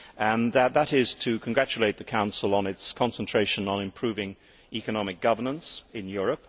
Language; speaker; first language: English; native; English